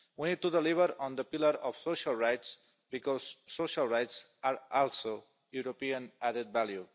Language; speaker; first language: English; non-native, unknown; Catalan